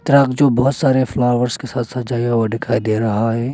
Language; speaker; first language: Hindi; non-native, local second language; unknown